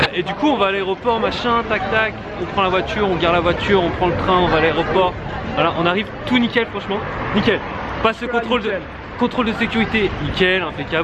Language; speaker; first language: French; native; French